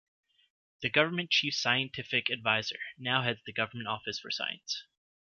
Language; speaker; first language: English; native; English